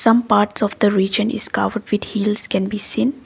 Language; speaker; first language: English; non-native, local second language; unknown